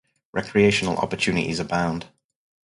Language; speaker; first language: English; native; English